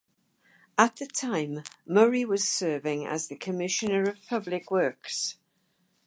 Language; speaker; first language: English; native; English